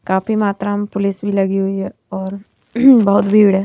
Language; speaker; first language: Hindi; native; Hindi